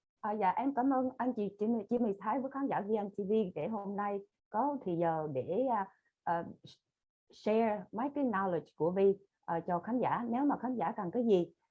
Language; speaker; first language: Vietnamese; early bilingual, other home language; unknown